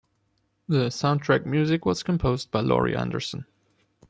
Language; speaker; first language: English; non-native, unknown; German